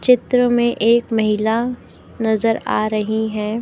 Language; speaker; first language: Hindi; native; Hindi